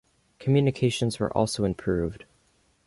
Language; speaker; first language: English; native; English